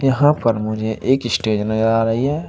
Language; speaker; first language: Hindi; native; Hindi